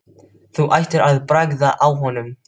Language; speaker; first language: Icelandic; non-native, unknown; Filipino